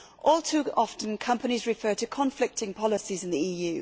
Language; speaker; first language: English; native; English